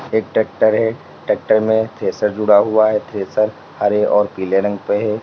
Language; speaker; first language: Hindi; native; Hindi